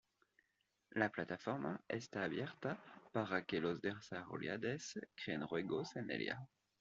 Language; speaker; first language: Spanish; non-native, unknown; French